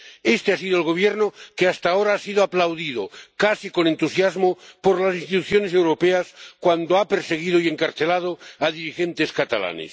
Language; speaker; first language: Spanish; non-native, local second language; Catalan